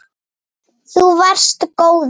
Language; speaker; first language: Icelandic; native; Icelandic